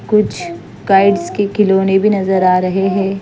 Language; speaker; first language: Hindi; non-native, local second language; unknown